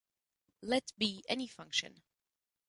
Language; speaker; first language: English; non-native, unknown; French